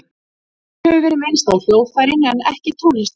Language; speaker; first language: Icelandic; native; Icelandic